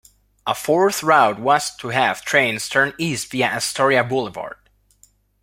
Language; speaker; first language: English; non-native, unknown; Spanish